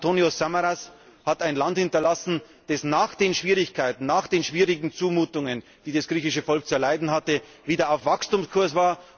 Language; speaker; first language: German; native; German